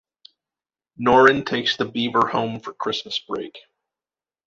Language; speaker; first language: English; native; English